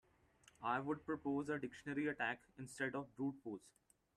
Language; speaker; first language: English; non-native, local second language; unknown